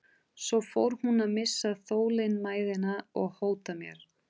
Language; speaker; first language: Icelandic; non-native, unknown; Portuguese